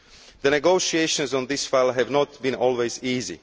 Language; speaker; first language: English; non-native, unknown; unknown